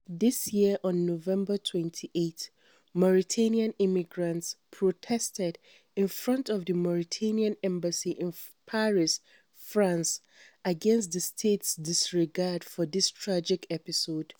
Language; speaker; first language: English; non-native, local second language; Hausa